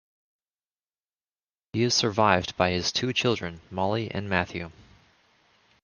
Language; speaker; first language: English; native; English